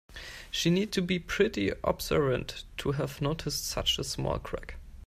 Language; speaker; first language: English; non-native, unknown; German